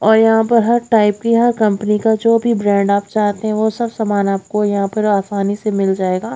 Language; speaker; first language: Hindi; native; Hindi